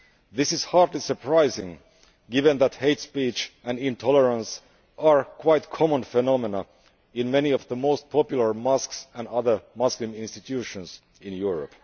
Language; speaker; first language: English; non-native, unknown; Finnish